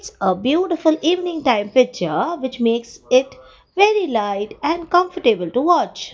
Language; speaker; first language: English; non-native, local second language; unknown